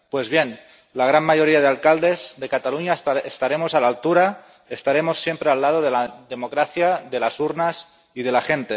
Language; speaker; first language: Spanish; non-native, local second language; Catalan